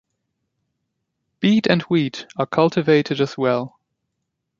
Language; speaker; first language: English; non-native, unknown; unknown